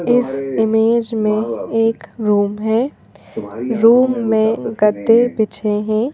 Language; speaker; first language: Hindi; native; Hindi